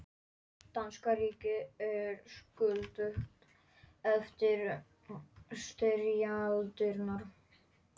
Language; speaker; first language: Icelandic; non-native, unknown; Polish